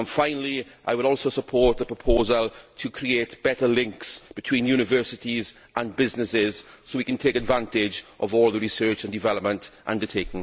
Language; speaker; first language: English; native; English